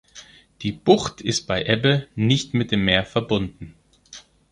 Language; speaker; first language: German; non-native, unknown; Greek